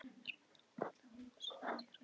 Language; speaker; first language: Icelandic; non-native, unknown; Polish